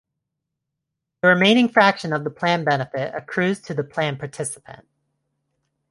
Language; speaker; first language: English; non-native, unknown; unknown